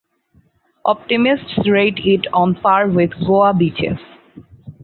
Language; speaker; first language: English; non-native, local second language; Bangla